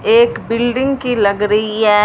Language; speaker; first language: Hindi; non-native, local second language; Punjabi